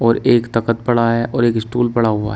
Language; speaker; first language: Hindi; native; Hindi